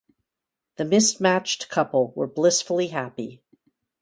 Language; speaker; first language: English; native; English